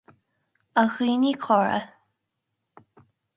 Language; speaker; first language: Irish; non-native, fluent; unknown